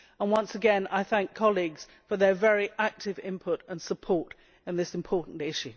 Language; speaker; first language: English; native; English